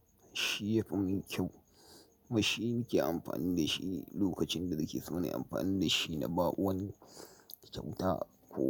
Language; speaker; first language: Hausa; native; Hausa